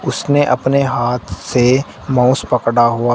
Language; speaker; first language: Hindi; native; Hindi